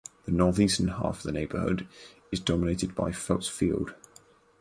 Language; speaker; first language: English; native; English